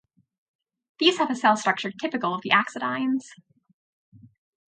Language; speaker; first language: English; native; English